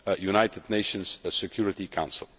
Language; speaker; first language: English; non-native, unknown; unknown